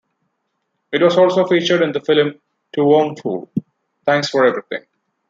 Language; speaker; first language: English; non-native, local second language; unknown